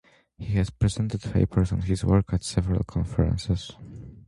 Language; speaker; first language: English; non-native, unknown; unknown